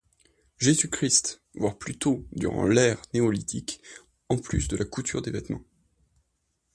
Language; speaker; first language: French; native; French